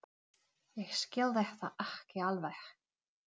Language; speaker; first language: Icelandic; non-native, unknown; Czech